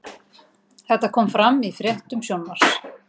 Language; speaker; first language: Icelandic; native; Icelandic